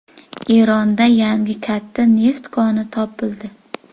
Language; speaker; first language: Uzbek; native; Uzbek